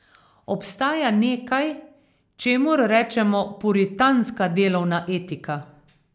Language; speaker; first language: Slovenian; native; Slovenian